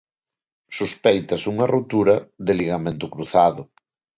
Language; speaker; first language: Galician; non-native, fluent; Spanish